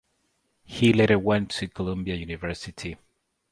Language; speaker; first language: English; native; English